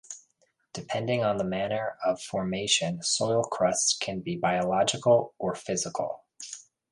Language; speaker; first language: English; native; English